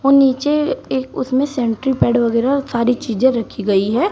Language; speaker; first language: Hindi; native; Hindi